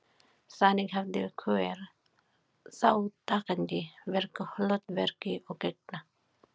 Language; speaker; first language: Icelandic; non-native, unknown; Filipino